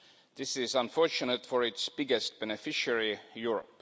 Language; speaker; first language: English; non-native, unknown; Estonian